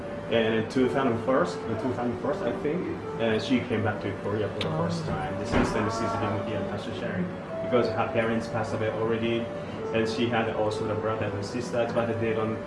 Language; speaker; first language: English; non-native, fluent; Korean